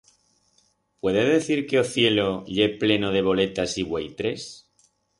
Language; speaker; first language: Aragonese; non-native, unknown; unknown